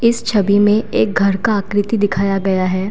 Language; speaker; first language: Hindi; non-native, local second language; Assamese